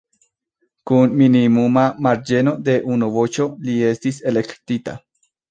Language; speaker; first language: Esperanto; non-native, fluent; Spanish